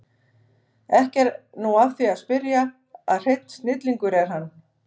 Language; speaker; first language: Icelandic; native; Icelandic